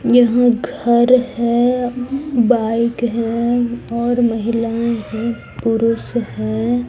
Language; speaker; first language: Hindi; native; Hindi